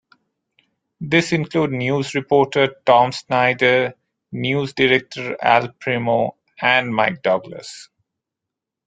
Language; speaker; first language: English; non-native, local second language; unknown